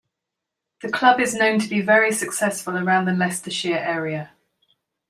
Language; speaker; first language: English; native; English